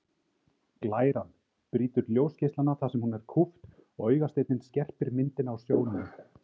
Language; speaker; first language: Icelandic; native; Icelandic